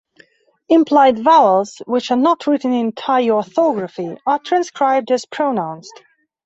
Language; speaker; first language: English; non-native, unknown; Belarusian